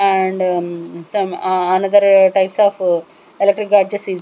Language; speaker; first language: English; non-native, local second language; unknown